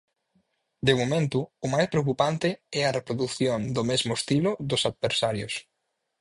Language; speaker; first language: Galician; native; Galician